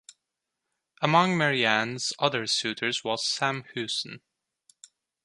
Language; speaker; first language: English; non-native, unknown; Turkish